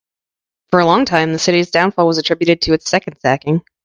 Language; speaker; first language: English; native; English